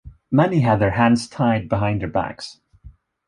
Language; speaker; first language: English; non-native, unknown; Swedish